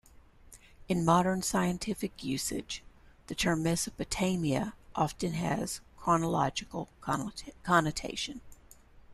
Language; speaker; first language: English; native; English